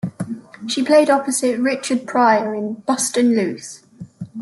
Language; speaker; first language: English; native; English